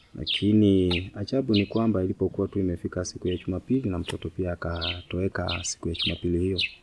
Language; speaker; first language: Swahili; non-native, local second language; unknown